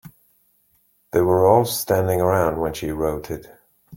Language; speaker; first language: English; native; English